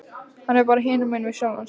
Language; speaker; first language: Icelandic; native; Icelandic